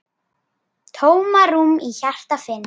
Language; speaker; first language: Icelandic; native; Icelandic